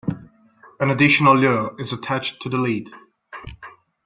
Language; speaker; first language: English; non-native, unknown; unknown